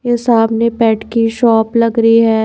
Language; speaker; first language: Hindi; native; Hindi